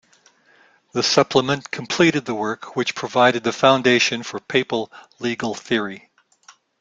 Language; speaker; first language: English; native; English